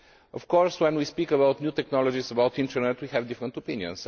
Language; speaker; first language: English; non-native, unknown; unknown